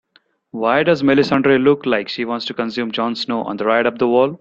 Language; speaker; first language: English; non-native, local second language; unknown